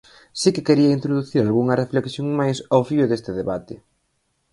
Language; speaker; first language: Galician; native; Galician